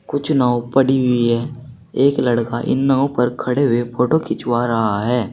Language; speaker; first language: Hindi; native; Hindi